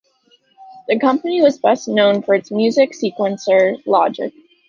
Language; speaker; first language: English; native; English